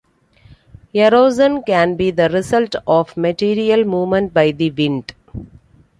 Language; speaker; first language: English; non-native, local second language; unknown